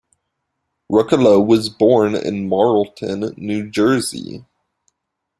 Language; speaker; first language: English; native; English